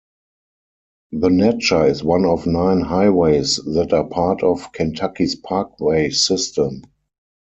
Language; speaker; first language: English; non-native, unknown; German